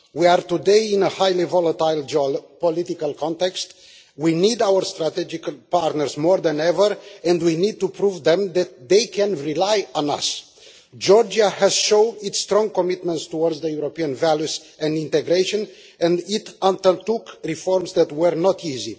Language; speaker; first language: English; non-native, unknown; Romanian